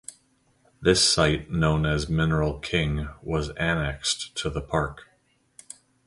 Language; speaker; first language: English; native; English